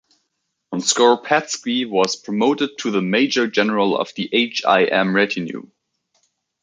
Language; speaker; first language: English; native; English